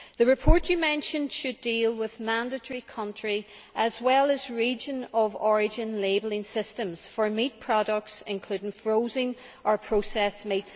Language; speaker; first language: English; native; English